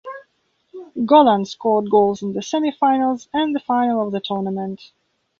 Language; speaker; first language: English; non-native, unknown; Belarusian